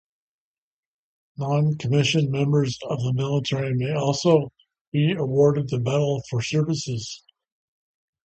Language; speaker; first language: English; native; English